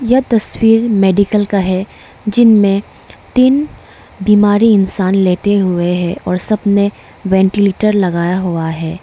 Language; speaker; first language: Hindi; non-native, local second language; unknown